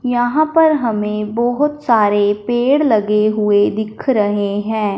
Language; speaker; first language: Hindi; non-native, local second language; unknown